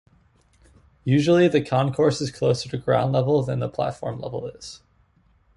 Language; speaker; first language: English; native; English